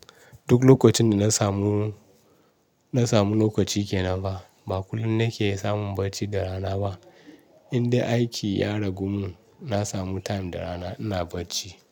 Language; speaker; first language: Hausa; non-native, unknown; Yoruba